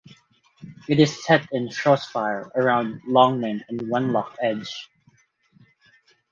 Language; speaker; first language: English; non-native, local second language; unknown